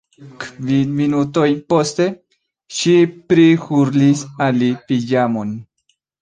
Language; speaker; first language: Esperanto; non-native, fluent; Spanish